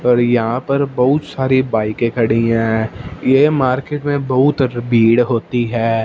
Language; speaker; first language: Hindi; non-native, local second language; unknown